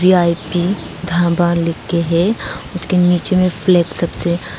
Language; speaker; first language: Hindi; non-native, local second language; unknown